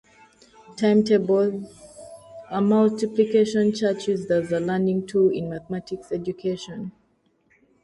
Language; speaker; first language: English; native; English